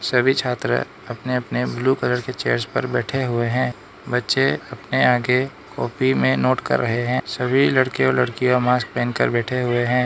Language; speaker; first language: Hindi; non-native, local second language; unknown